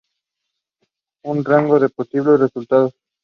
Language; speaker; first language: English; non-native, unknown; Spanish